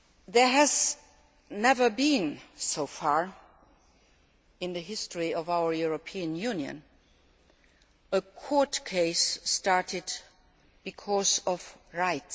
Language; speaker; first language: English; non-native, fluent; Luxembourgish